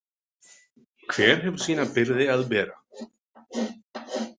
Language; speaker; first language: Icelandic; native; Icelandic